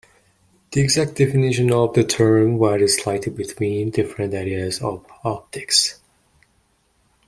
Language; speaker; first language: English; non-native, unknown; Mongolian